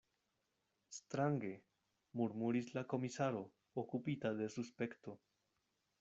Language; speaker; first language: Esperanto; non-native, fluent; Spanish